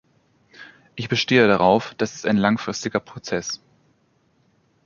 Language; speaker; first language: German; native; German